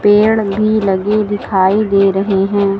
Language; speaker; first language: Hindi; native; Hindi